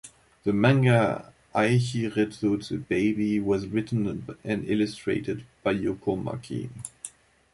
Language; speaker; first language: English; non-native, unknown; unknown